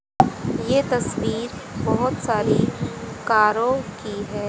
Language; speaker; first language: Hindi; native; Hindi